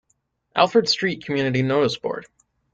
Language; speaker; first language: English; native; English